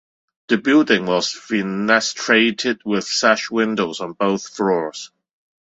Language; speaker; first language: English; non-native, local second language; Cantonese